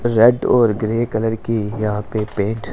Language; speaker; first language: Hindi; non-native, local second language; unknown